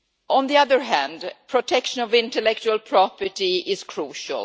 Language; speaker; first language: English; non-native, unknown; Swedish